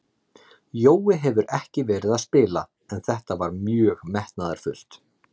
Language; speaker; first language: Icelandic; native; Icelandic